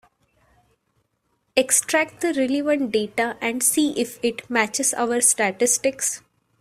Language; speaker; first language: English; non-native, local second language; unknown